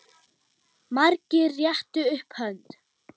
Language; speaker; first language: Icelandic; non-native, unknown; German